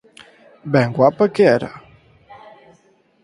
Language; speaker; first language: Galician; native; Galician